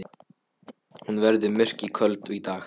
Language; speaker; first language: Icelandic; non-native, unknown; Polish